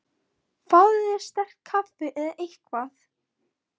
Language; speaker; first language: Icelandic; non-native, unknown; Polish